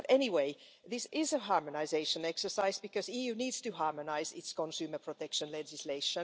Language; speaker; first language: English; non-native, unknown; Finnish